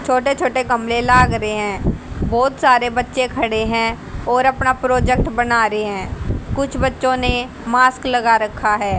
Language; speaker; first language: Hindi; native; Hindi